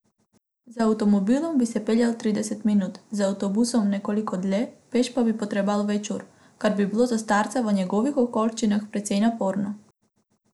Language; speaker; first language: Slovenian; non-native, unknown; Macedonian